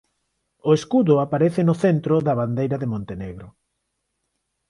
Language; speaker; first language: Galician; non-native, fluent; Spanish